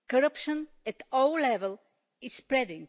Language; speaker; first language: English; non-native, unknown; Bulgarian